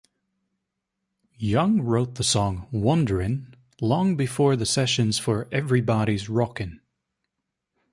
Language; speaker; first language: English; native; English